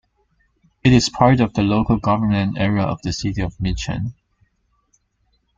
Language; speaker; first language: English; non-native, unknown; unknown